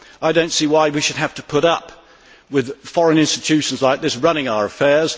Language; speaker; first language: English; non-native, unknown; Greek